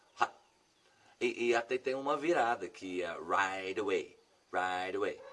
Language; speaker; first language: Portuguese; non-native, fluent; English